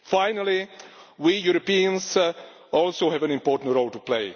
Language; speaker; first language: English; non-native, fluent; Czech